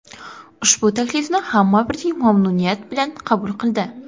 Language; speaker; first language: Uzbek; non-native, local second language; Kara-Kalpak